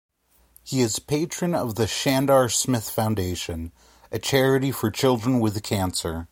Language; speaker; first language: English; native; English